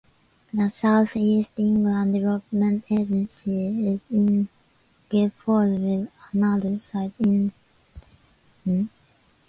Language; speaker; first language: English; non-native, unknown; Japanese